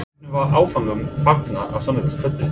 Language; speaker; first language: Icelandic; non-native, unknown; English